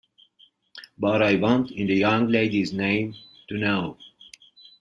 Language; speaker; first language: English; native; English